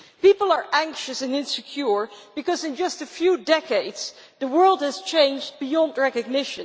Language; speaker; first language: English; non-native, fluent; Dutch